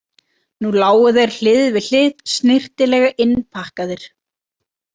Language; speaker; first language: Icelandic; native; Icelandic